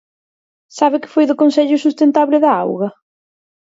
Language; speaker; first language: Galician; native; Galician